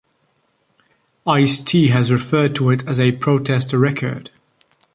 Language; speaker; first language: English; non-native, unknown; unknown